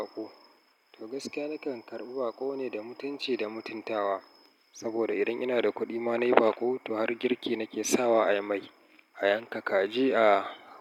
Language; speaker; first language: Hausa; native; Hausa